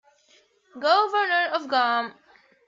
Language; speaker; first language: English; native; English